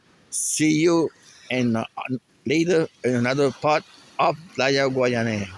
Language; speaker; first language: English; non-native, learner; Spanish